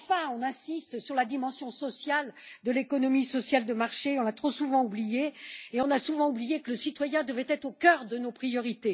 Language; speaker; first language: French; native; French